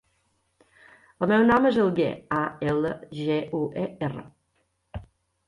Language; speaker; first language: Catalan; native; Catalan